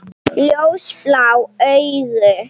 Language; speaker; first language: Icelandic; non-native, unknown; Slovenian